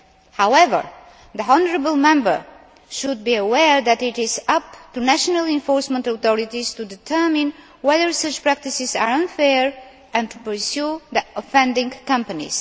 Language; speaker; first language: English; non-native, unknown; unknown